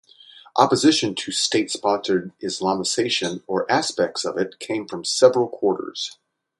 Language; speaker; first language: English; native; English